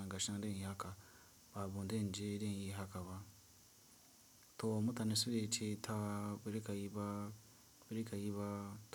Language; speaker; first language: Hausa; non-native, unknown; Tiv